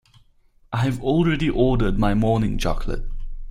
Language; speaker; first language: English; non-native, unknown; German